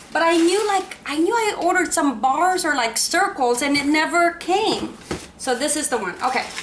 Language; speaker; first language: English; non-native, local second language; Filipino